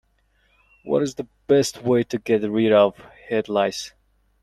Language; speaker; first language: English; non-native, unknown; Mongolian